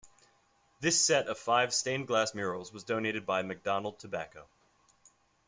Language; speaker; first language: English; native; English